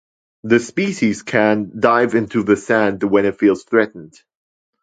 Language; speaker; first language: English; non-native, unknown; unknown